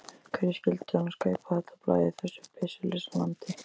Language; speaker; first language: Icelandic; native; Icelandic